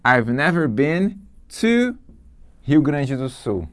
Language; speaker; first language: English; non-native, fluent; Portuguese